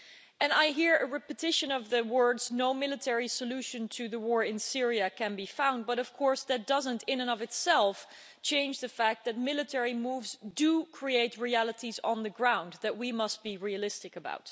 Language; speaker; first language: English; non-native, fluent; Dutch